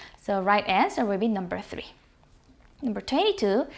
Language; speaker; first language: English; non-native, fluent; Korean